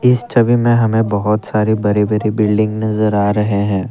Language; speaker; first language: Hindi; non-native, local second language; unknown